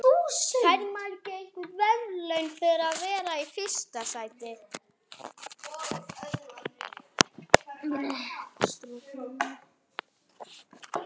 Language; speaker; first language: Icelandic; native; Icelandic